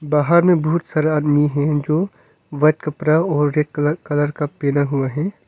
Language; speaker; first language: Hindi; non-native, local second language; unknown